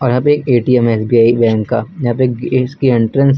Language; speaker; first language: Hindi; native; Hindi